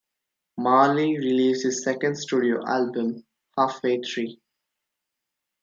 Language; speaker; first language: English; non-native, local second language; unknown